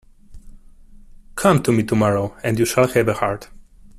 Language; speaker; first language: English; non-native, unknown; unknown